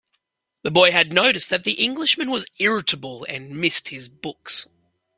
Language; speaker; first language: English; native; English